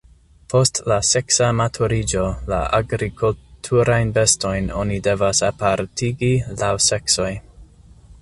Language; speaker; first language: Esperanto; non-native, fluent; English